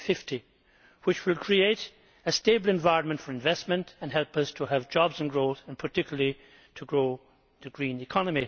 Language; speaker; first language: English; native; English